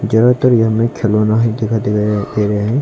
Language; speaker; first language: Hindi; non-native, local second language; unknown